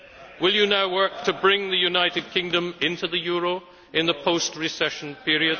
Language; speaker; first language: English; native; English